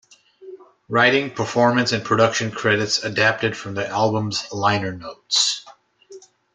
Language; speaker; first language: English; native; English